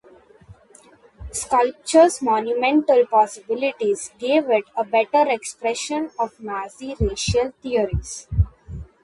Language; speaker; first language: English; non-native, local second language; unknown